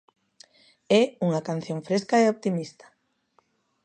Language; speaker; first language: Galician; native; Galician